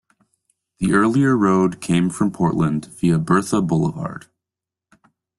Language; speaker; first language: English; native; English